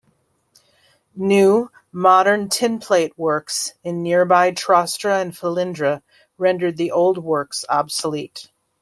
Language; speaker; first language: English; native; English